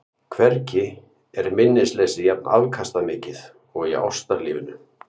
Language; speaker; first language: Icelandic; native; Icelandic